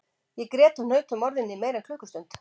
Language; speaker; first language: Icelandic; native; Icelandic